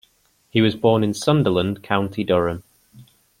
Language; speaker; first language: English; native; English